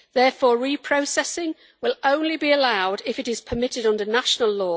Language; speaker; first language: English; native; English